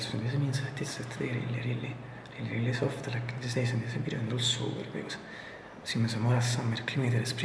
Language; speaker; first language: English; non-native, learner; Italian